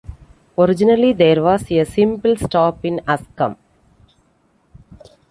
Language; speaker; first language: English; non-native, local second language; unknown